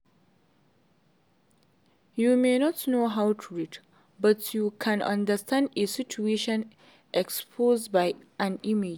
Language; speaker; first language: English; non-native, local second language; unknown